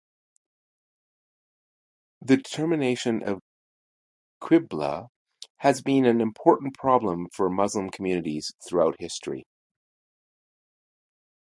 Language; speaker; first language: English; native; English